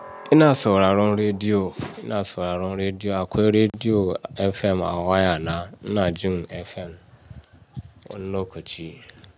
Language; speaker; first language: Hausa; non-native, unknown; Yoruba